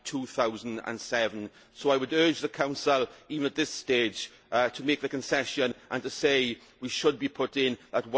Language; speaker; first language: English; native; English